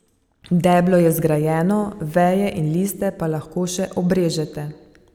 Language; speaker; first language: Slovenian; native; Slovenian